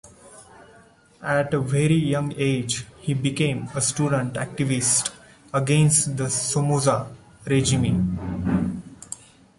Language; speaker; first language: English; non-native, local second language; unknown